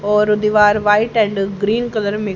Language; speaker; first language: Hindi; native; Hindi